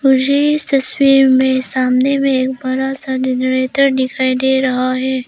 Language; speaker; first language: Hindi; early bilingual, other home language; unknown